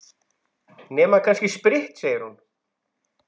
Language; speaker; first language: Icelandic; native; Icelandic